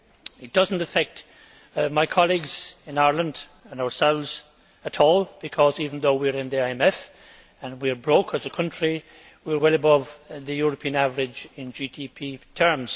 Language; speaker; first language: English; native; English